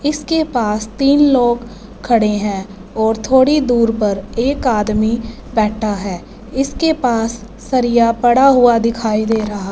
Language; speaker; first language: Hindi; non-native, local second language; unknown